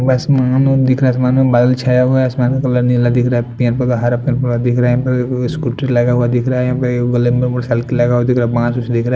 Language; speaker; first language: Hindi; non-native, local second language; Bhojpuri